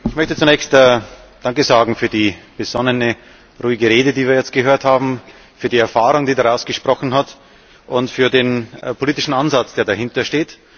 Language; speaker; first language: German; native; German